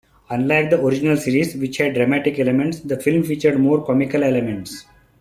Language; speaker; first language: English; non-native, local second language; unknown